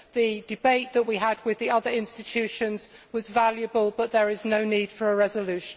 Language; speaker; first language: English; native; English